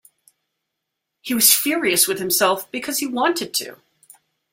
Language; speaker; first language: English; native; English